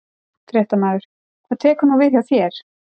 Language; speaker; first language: Icelandic; native; Icelandic